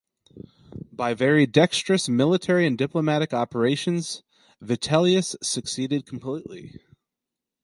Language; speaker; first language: English; native; English